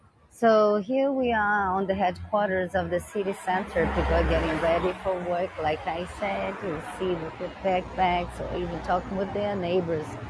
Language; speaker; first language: English; non-native, fluent; Portuguese